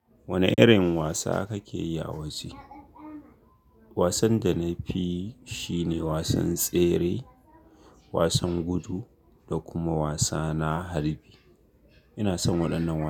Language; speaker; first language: Hausa; native; Hausa